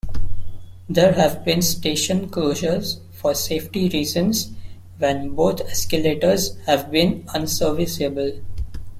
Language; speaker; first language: English; non-native, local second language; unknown